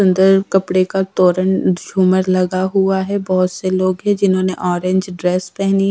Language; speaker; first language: Hindi; native; Hindi